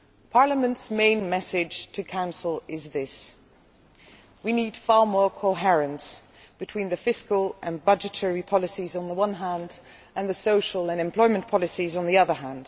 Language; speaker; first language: English; non-native, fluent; Dutch